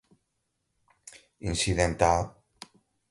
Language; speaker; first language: Portuguese; non-native, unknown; Galician